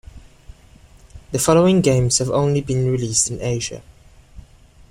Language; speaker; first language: English; non-native, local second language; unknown